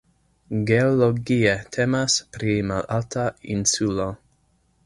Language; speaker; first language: Esperanto; non-native, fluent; English